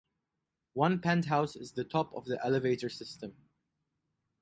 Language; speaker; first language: English; non-native, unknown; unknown